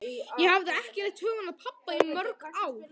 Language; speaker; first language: Icelandic; native; Icelandic